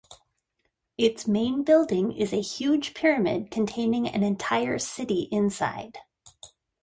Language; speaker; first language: English; native; English